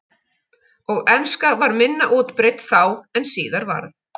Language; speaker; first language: Icelandic; native; Icelandic